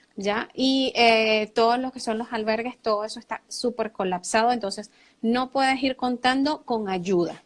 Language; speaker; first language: Spanish; native; Spanish